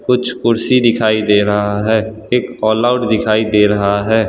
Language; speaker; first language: Hindi; non-native, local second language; Gujarati